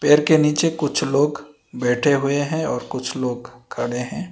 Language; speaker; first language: Hindi; non-native, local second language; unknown